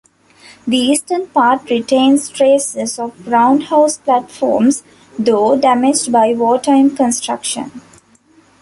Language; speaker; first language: English; non-native, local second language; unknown